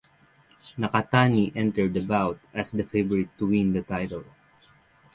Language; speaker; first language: English; non-native, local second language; Filipino